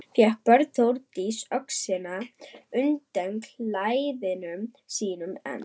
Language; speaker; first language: Icelandic; non-native, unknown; German